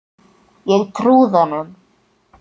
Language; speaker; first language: Icelandic; native; Icelandic